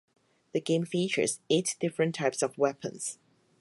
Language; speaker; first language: English; non-native, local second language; Cantonese